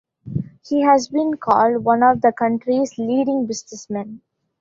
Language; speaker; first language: English; non-native, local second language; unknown